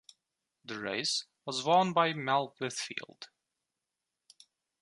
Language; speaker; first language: English; non-native, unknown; Turkish